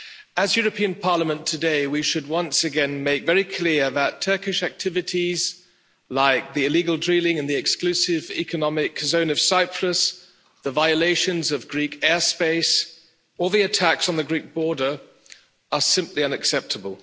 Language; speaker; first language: English; non-native, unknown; German